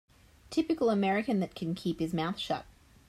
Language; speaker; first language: English; native; English